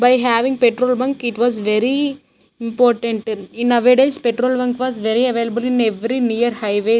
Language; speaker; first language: English; non-native, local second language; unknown